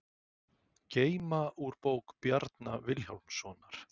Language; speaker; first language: Icelandic; native; Icelandic